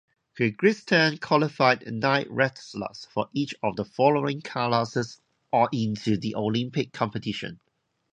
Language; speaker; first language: English; non-native, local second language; Cantonese